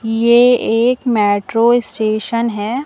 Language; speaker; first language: Hindi; native; Hindi